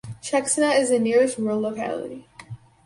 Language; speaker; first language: English; native; English